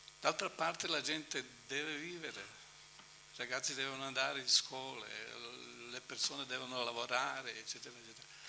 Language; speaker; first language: Italian; non-native, fluent; Bosnian